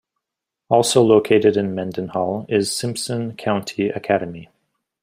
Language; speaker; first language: English; native; English